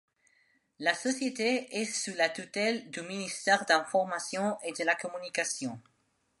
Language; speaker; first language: French; non-native, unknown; Spanish